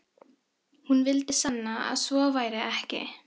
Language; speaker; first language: Icelandic; non-native, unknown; Filipino